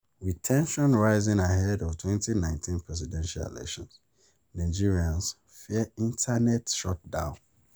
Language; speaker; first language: English; non-native, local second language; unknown